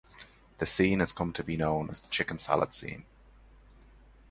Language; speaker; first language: English; native; English